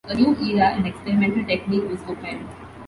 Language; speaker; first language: English; non-native, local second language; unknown